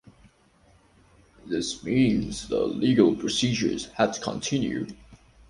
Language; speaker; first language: English; non-native, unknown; Portuguese